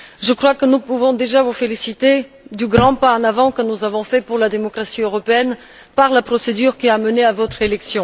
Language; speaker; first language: French; non-native, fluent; Bulgarian